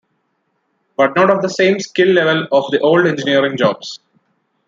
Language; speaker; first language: English; non-native, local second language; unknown